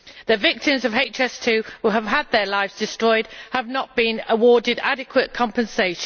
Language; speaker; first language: English; native; English